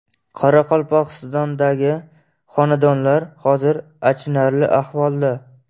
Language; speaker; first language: Uzbek; native; Uzbek